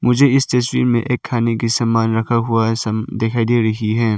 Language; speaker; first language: Hindi; non-native, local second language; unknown